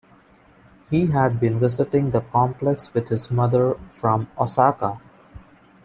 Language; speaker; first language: English; non-native, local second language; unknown